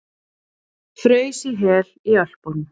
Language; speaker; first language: Icelandic; native; Icelandic